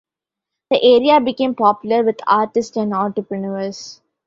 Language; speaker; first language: English; non-native, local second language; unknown